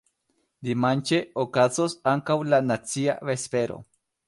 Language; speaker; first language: Esperanto; non-native, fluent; Spanish